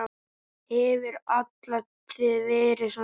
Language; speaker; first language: Icelandic; native; Icelandic